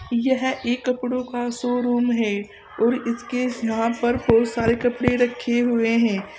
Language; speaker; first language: Hindi; native; Hindi